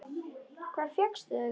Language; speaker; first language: Icelandic; native; Icelandic